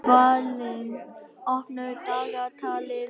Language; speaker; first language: Icelandic; non-native, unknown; Vietnamese